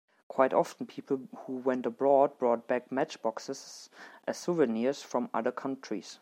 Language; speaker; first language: English; non-native, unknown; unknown